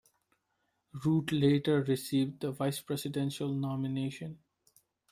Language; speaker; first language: English; non-native, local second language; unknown